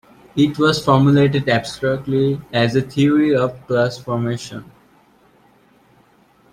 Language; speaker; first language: English; native; English